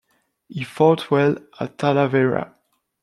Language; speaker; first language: English; non-native, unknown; French